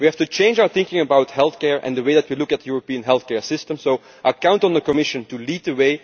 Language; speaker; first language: English; non-native, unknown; Dutch